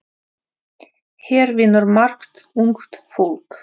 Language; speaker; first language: Icelandic; non-native, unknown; Russian